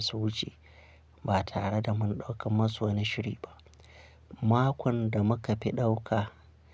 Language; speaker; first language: Hausa; non-native, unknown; Akan